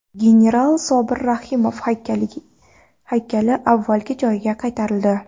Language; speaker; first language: Uzbek; non-native, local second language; Kara-Kalpak